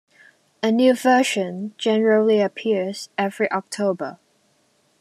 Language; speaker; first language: English; non-native, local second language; Cantonese